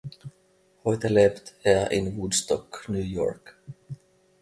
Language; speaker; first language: German; non-native, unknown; Finnish